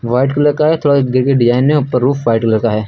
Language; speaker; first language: Hindi; native; Hindi